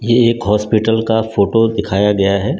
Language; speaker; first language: Hindi; native; Hindi